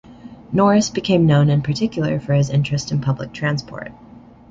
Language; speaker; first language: English; native; English